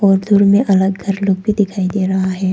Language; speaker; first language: Hindi; non-native, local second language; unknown